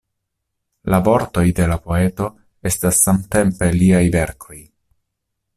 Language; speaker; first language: Esperanto; non-native, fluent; Italian